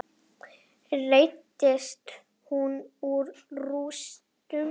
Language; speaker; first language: Icelandic; native; Icelandic